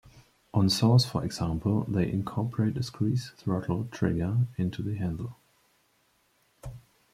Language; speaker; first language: English; native; English